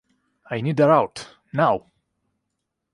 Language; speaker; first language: English; non-native, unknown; Italian